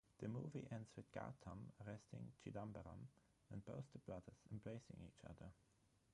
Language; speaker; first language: English; non-native, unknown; German